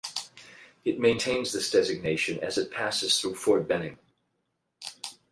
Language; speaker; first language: English; native; English